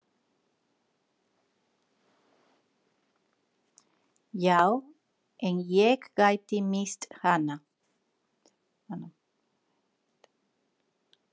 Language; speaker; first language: Icelandic; non-native, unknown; Spanish